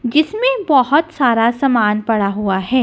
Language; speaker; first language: Hindi; non-native, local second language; Punjabi